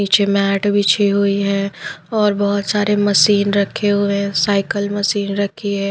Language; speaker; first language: Hindi; non-native, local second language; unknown